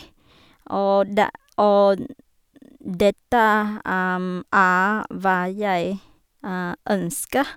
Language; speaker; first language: Norwegian; non-native, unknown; Vietnamese